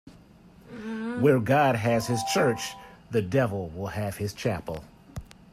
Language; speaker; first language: English; native; English